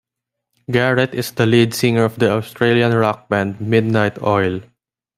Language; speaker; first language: English; non-native, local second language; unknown